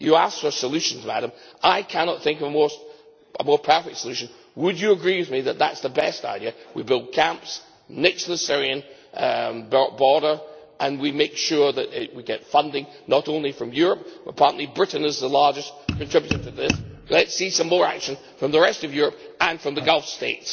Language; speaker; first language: English; native; English